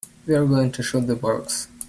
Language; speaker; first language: English; native; English